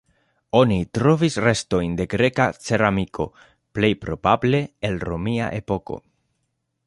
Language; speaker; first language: Esperanto; non-native, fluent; Spanish